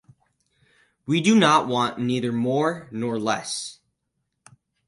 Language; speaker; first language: English; native; English